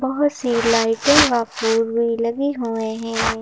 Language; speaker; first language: Hindi; native; Hindi